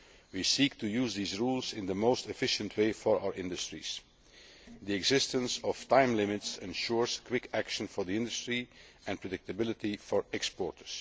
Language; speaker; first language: English; non-native, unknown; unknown